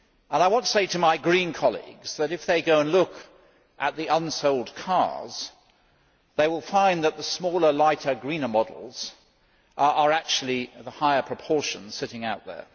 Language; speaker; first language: English; native; English